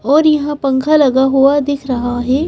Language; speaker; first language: Hindi; native; Hindi